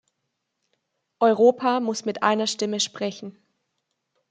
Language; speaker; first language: German; native; German